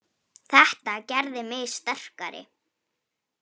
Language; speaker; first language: Icelandic; non-native, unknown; Polish